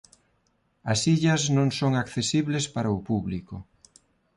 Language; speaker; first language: Galician; non-native, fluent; Spanish